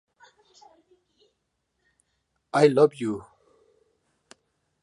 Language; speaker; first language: English; native; English